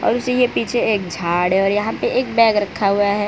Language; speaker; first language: Hindi; non-native, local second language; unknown